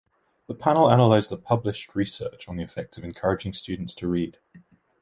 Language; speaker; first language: English; native; English